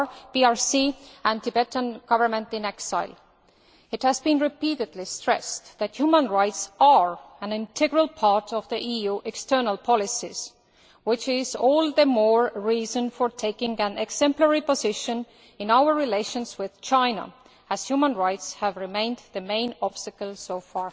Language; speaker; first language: English; non-native, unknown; Estonian